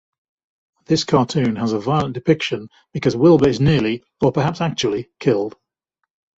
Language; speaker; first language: English; native; English